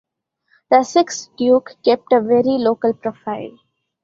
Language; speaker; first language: English; non-native, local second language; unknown